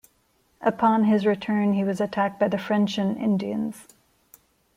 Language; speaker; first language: English; non-native, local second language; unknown